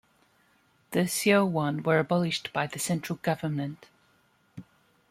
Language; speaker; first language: English; native; English